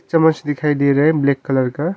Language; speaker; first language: Hindi; non-native, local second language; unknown